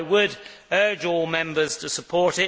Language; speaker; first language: English; native; English